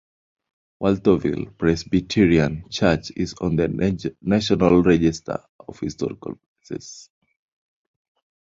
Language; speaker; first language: English; non-native, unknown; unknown